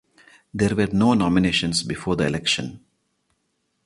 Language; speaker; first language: English; non-native, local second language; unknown